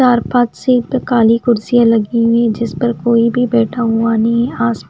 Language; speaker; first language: Hindi; non-native, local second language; Punjabi